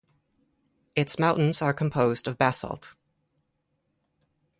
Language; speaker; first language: English; native; English